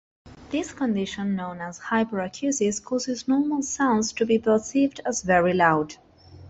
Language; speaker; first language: English; non-native, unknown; Spanish